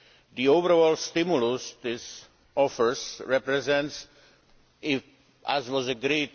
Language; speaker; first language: English; non-native, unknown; Czech